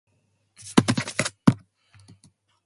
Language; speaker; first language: English; non-native, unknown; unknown